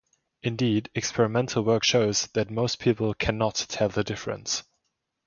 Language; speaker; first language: English; non-native, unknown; German